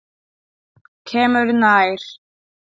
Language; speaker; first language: Icelandic; non-native, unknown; Polish